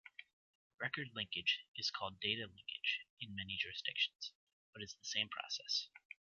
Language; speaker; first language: English; native; English